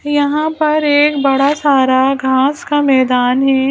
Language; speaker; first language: Hindi; native; Hindi